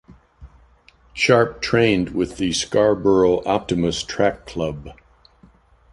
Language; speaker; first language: English; native; English